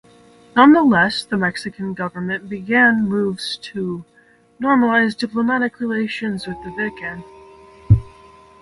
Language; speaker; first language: English; native; English